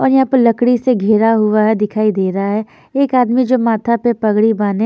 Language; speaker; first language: Hindi; non-native, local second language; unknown